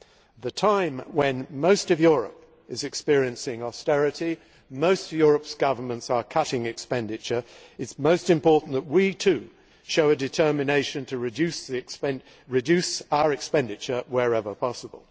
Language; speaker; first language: English; native; English